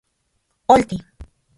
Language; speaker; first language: Central Puebla Nahuatl; non-native, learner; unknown